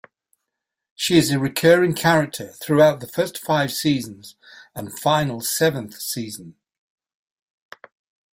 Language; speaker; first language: English; native; English